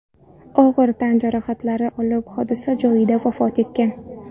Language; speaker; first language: Uzbek; non-native, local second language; Kara-Kalpak